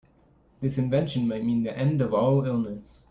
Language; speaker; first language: English; native; English